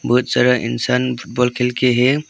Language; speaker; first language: Hindi; non-native, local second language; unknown